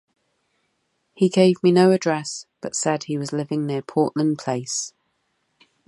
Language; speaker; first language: English; native; English